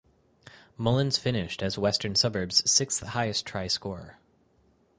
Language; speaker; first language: English; native; English